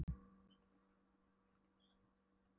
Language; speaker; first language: Icelandic; non-native, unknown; Polish